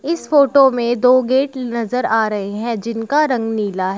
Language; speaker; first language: Hindi; native; Hindi